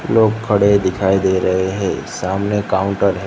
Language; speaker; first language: Hindi; non-native, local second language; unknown